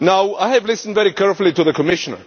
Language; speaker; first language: English; non-native, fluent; Czech